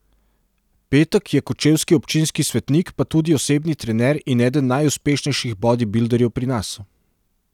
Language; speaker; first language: Slovenian; non-native, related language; Serbian